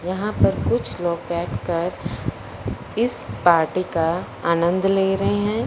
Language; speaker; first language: Hindi; non-native, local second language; Punjabi